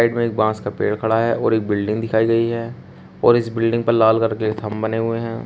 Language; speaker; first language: Hindi; native; Hindi